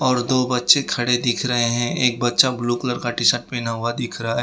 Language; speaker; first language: Hindi; non-native, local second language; Gujarati